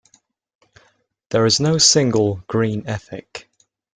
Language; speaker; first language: English; native; English